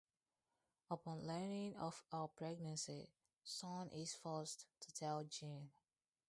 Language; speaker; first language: English; non-native, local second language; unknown